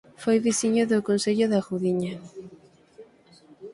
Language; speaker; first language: Galician; native; Galician